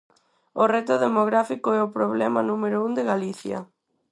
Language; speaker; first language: Galician; non-native, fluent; Spanish